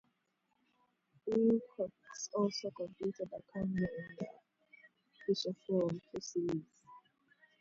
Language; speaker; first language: English; native; English